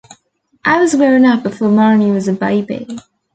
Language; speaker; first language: English; native; English